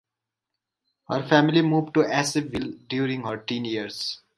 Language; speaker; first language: English; native; English